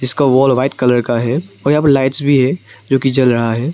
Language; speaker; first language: Hindi; non-native, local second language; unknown